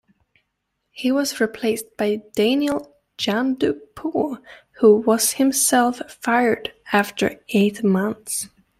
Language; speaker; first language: English; native; English